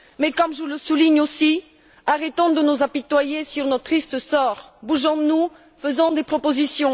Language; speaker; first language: French; non-native, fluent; Bulgarian